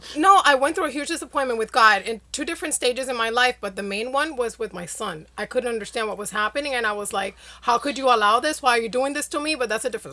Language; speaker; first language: English; non-native, fluent; Spanish